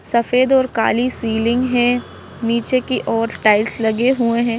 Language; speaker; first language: Hindi; native; Hindi